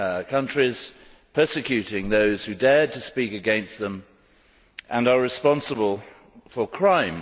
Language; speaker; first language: English; native; English